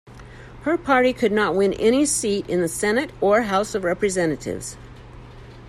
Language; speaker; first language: English; native; English